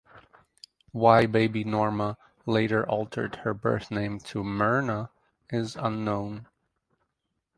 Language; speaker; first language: English; native; English